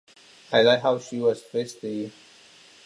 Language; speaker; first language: English; non-native, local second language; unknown